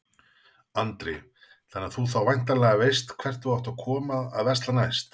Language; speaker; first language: Icelandic; native; Icelandic